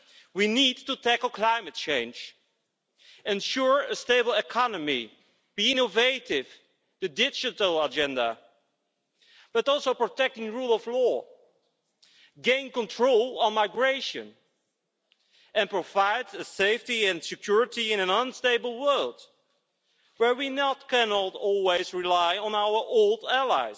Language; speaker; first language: English; non-native, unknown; Dutch